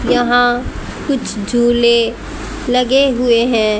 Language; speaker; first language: Hindi; native; Hindi